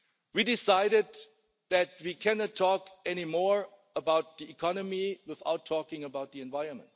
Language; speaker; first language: English; non-native, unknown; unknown